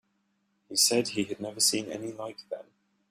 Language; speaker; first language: English; native; English